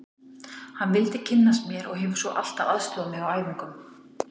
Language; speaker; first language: Icelandic; native; Icelandic